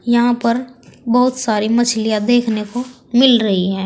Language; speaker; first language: Hindi; native; Hindi